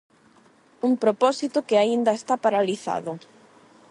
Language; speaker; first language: Galician; non-native, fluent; Spanish